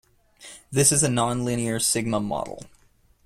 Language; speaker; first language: English; non-native, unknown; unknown